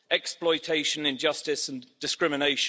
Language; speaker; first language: English; native; English